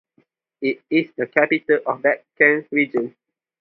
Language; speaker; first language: English; non-native, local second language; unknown